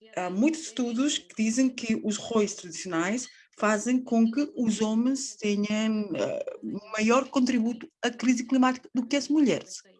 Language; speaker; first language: Portuguese; non-native, fluent; Spanish